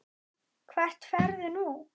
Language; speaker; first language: Icelandic; native; Icelandic